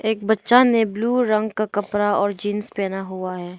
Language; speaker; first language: Hindi; non-native, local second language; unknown